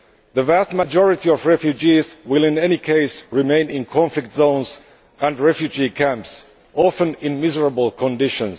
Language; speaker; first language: English; non-native, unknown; Finnish